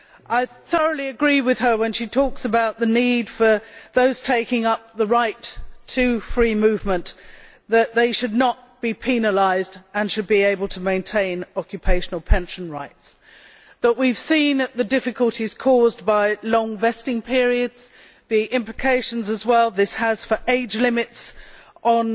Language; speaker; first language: English; native; English